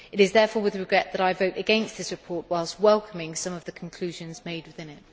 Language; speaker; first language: English; native; English